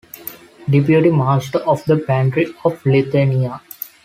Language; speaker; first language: English; non-native, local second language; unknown